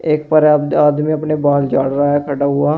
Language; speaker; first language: Hindi; native; Hindi